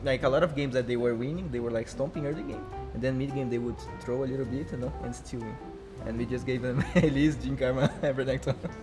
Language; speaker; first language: English; non-native, fluent; Portuguese